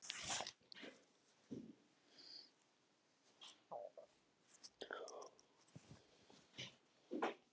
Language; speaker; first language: Icelandic; non-native, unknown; Polish